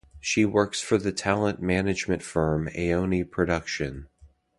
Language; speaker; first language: English; native; English